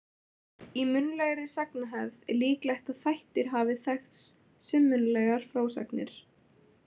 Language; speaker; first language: Icelandic; native; Icelandic